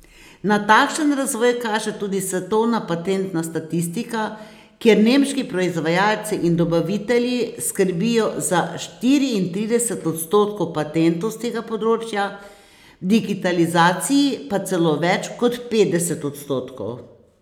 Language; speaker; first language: Slovenian; native; Slovenian